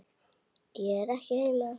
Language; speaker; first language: Icelandic; native; Icelandic